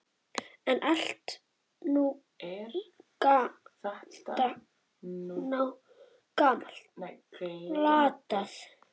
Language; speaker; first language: Icelandic; native; Icelandic